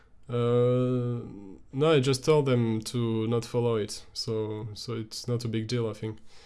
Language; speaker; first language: English; non-native, learner; French